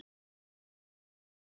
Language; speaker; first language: Icelandic; native; Icelandic